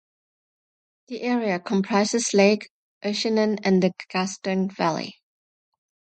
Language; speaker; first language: English; non-native, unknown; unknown